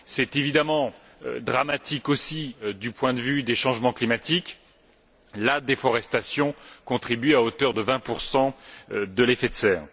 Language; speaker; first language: French; native; French